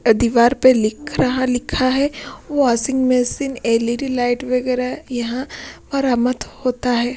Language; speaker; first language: Hindi; non-native, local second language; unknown